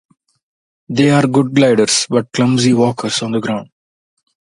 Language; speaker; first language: English; non-native, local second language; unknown